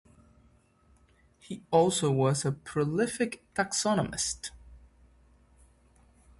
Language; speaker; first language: English; native; English